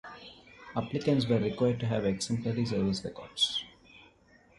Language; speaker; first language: English; non-native, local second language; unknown